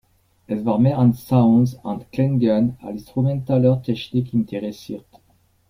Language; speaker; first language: German; non-native, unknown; French